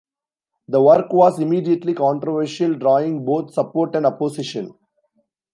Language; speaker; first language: English; non-native, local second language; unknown